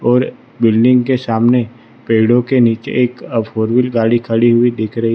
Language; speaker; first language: Hindi; non-native, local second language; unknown